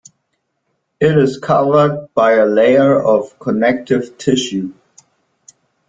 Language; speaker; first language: English; non-native, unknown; German